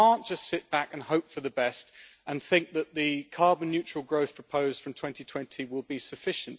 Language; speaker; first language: English; native; English